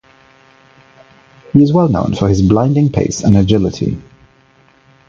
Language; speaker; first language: English; non-native, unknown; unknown